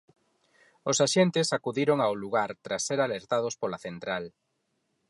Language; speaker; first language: Galician; non-native, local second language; Spanish